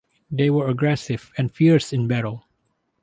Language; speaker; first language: English; non-native, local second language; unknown